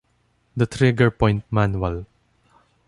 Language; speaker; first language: English; non-native, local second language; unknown